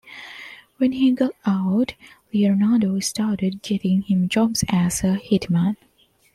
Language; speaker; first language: English; non-native, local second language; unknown